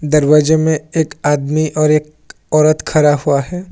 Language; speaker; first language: Hindi; non-native, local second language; Assamese